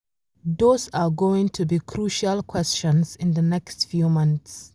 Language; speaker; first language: English; non-native, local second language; Hausa